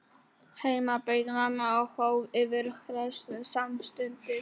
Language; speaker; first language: Icelandic; non-native, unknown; Polish